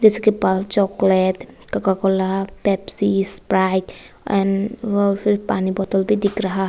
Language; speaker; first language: Hindi; non-native, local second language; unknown